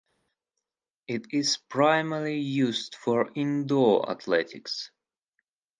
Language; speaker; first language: English; non-native, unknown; Russian